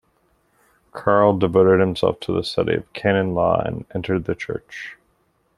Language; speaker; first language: English; native; English